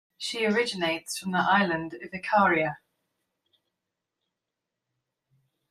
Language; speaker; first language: English; native; English